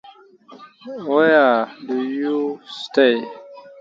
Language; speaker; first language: English; native; English